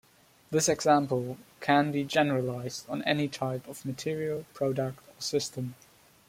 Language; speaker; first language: English; non-native, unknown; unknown